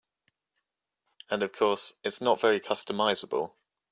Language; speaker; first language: English; native; English